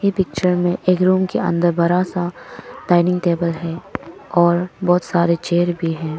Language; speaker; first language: Hindi; non-native, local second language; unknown